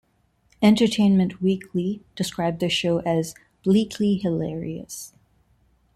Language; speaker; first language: English; non-native, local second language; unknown